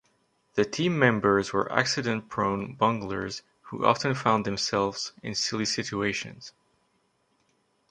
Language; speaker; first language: English; non-native, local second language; French